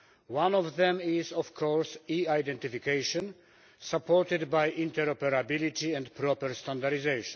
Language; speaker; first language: English; non-native, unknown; Polish